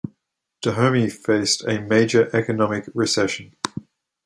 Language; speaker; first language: English; native; English